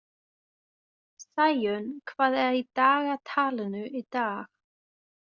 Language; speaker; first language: Icelandic; non-native, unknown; German